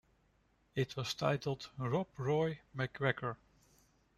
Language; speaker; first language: English; non-native, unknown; Dutch